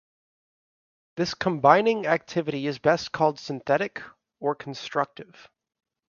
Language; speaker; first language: English; native; English